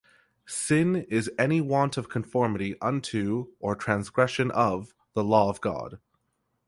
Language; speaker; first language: English; native; English